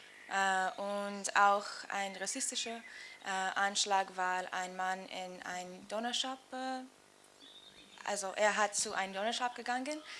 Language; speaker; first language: German; non-native, learner; English